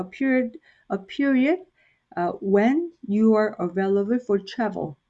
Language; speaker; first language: English; non-native, fluent; Korean